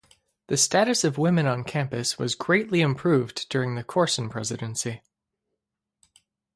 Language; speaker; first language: English; native; English